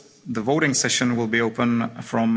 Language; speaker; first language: English; non-native, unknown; Czech